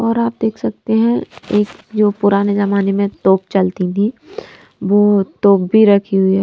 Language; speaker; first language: Hindi; non-native, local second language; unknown